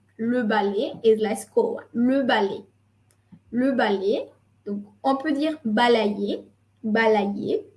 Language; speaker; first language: French; non-native, fluent; Spanish